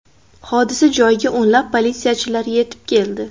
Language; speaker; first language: Uzbek; native; Uzbek